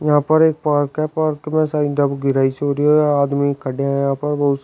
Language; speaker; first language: Hindi; native; Hindi